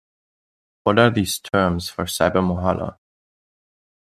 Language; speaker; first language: English; non-native, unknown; German